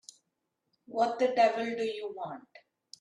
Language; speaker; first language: English; non-native, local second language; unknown